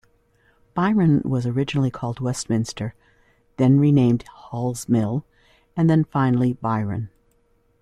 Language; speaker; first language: English; native; English